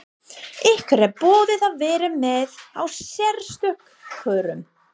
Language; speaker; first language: Icelandic; non-native, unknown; English